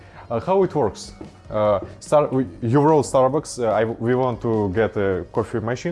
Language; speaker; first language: English; non-native, learner; Russian